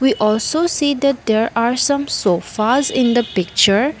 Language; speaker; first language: English; non-native, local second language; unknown